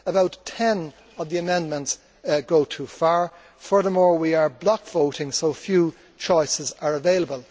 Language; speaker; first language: English; native; English